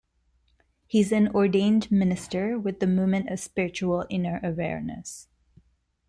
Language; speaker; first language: English; non-native, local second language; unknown